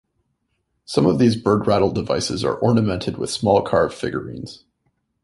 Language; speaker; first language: English; native; English